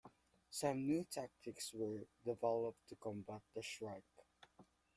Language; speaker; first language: English; non-native, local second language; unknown